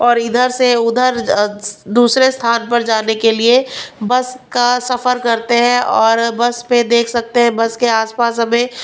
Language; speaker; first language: Hindi; non-native, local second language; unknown